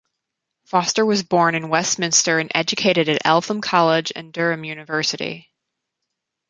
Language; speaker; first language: English; native; English